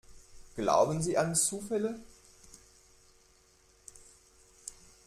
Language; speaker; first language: German; non-native, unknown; French